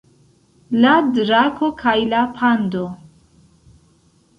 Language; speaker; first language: Esperanto; non-native, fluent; Central Kurdish